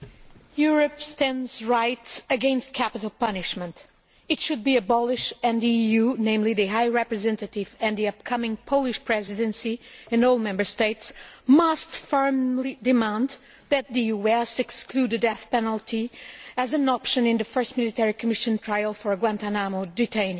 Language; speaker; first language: English; non-native, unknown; Portuguese